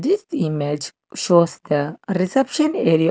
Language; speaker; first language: English; non-native, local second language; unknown